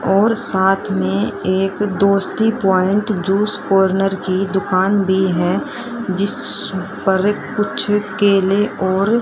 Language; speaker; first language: Hindi; native; Hindi